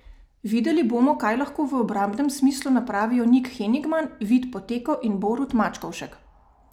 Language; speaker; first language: Slovenian; native; Slovenian